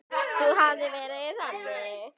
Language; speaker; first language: Icelandic; native; Icelandic